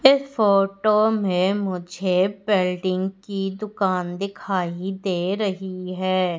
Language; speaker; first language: Hindi; native; Hindi